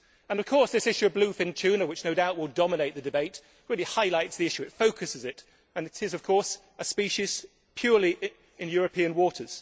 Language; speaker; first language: English; native; English